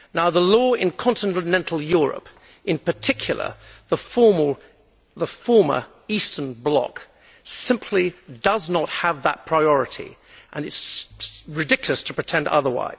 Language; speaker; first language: English; native; English